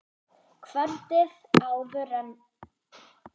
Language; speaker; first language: Icelandic; non-native, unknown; German